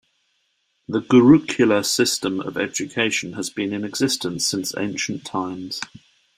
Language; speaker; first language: English; native; English